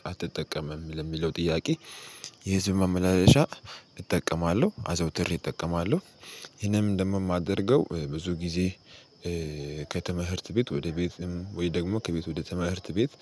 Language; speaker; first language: Amharic; native; Amharic